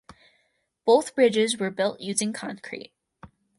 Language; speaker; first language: English; native; English